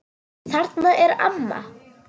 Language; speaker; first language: Icelandic; non-native, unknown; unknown